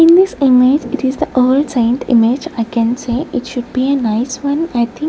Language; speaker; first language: English; non-native, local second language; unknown